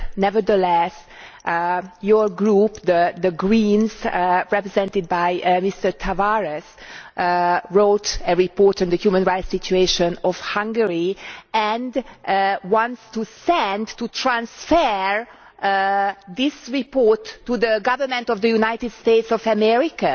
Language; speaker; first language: English; non-native, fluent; Hungarian